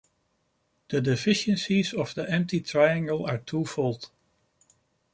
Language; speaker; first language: English; non-native, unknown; Dutch